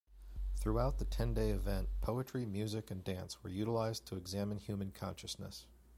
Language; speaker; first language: English; native; English